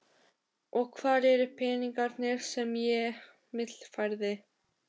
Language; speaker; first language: Icelandic; non-native, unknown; Albanian